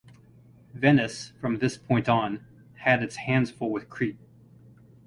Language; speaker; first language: English; native; English